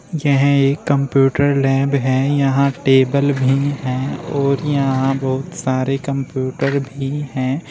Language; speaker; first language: Hindi; native; Hindi